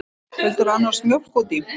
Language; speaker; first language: Icelandic; native; Icelandic